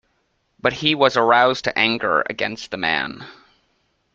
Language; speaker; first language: English; native; English